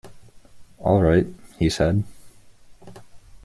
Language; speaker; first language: English; native; English